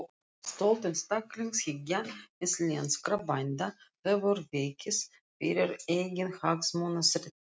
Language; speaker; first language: Icelandic; non-native, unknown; Russian